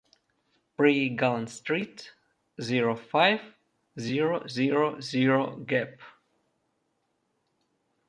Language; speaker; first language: English; non-native, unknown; Russian